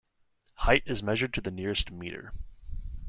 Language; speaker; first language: English; native; English